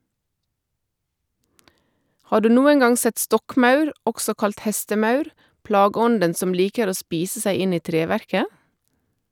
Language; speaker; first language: Norwegian; native; Norwegian